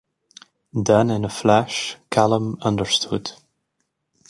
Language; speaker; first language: English; native; English